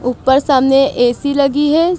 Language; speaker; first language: Hindi; native; Hindi